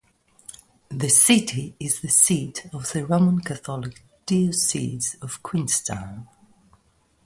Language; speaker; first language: English; non-native, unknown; Greek